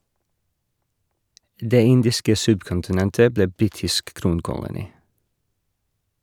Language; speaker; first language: Norwegian; non-native, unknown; English